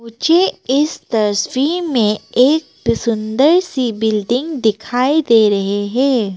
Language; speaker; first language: Hindi; non-native, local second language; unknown